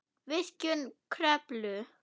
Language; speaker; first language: Icelandic; non-native, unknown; German